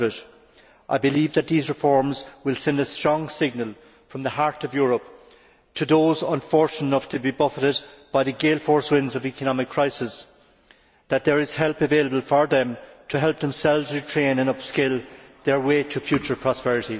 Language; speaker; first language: English; native; English